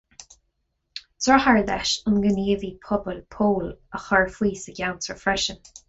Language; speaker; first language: Irish; non-native, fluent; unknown